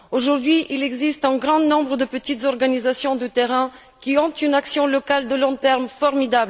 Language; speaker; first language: French; non-native, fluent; Bulgarian